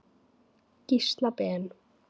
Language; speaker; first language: Icelandic; native; Icelandic